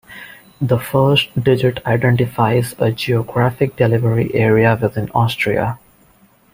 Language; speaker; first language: English; non-native, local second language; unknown